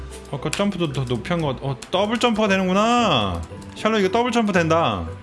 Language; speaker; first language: Korean; native; Korean